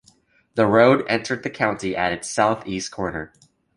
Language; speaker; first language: English; native; English